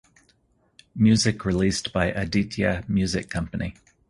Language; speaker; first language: English; native; English